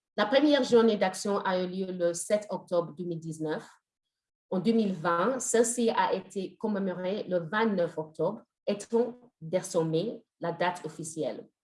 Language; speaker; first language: French; non-native, fluent; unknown